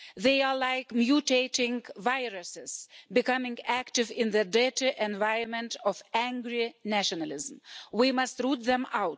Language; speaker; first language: English; non-native, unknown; Lithuanian